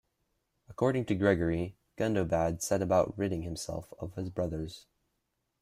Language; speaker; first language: English; native; English